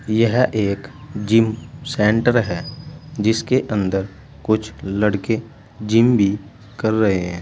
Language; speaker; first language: Hindi; native; Hindi